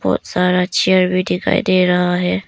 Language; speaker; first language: Hindi; early bilingual, other home language; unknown